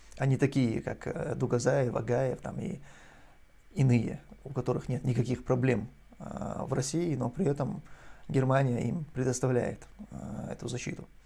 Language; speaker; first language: Russian; non-native, local second language; Chechen